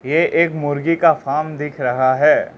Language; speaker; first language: Hindi; non-native, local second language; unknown